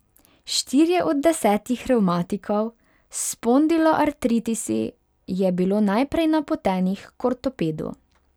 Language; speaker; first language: Slovenian; non-native, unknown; Hungarian